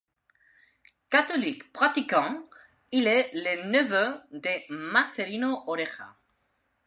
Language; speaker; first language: French; non-native, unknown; Spanish